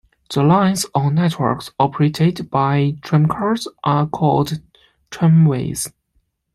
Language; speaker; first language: English; non-native, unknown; Chinese